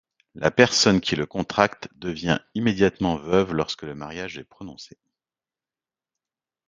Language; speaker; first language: French; native; French